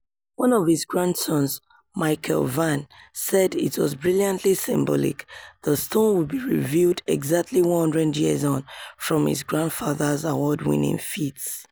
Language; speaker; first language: English; non-native, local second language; Yoruba